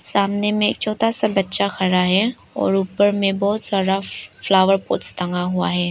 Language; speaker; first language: Hindi; non-native, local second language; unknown